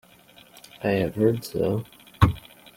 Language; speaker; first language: English; native; English